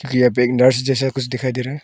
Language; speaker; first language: Hindi; non-native, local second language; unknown